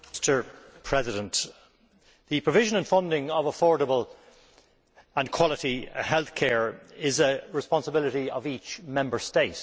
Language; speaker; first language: English; native; English